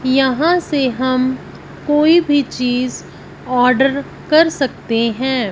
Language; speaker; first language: Hindi; non-native, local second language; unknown